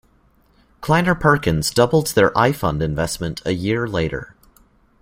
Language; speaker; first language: English; native; English